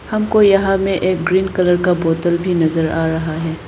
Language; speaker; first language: Hindi; non-native, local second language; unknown